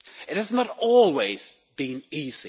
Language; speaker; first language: English; non-native, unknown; Swedish